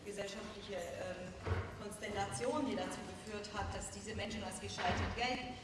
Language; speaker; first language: German; non-native, fluent; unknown